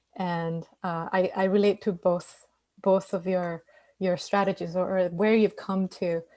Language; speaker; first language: English; non-native, fluent; Spanish